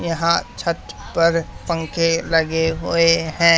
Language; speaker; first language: Hindi; native; Hindi